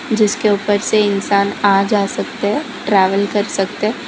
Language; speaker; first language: Hindi; non-native, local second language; Gujarati